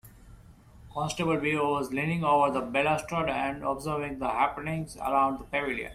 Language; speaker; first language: English; non-native, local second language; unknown